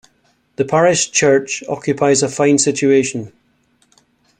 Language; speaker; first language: English; native; English